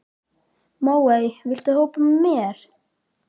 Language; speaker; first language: Icelandic; native; Icelandic